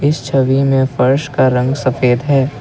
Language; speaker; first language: Hindi; non-native, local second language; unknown